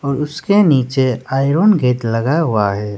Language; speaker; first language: Hindi; early bilingual, other home language; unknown